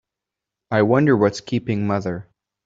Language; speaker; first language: English; native; English